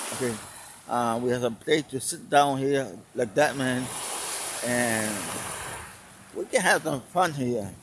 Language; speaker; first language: English; non-native, fluent; Spanish